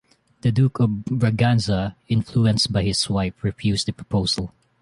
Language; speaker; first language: English; non-native, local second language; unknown